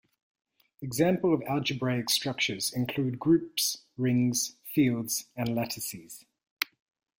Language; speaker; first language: English; native; English